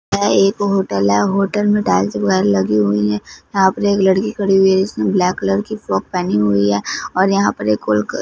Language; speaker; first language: Hindi; non-native, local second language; Punjabi